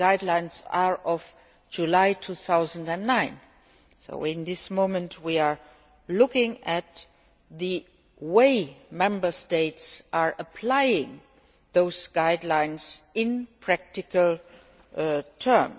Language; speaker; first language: English; non-native, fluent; Luxembourgish